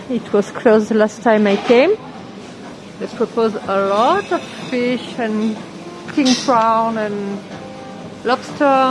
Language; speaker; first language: English; non-native, fluent; French